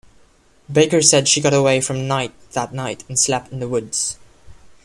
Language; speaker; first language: English; non-native, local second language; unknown